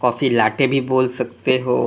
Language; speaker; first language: Hindi; non-native, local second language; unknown